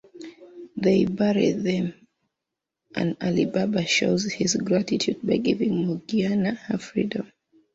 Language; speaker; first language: English; non-native, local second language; Ganda